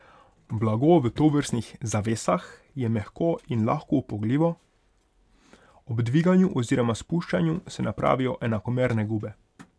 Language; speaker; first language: Slovenian; non-native, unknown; Hungarian